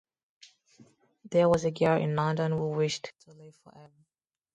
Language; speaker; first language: English; non-native, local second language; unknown